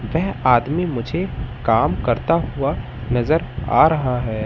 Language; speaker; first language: Hindi; native; Hindi